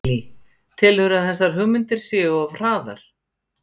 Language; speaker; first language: Icelandic; native; Icelandic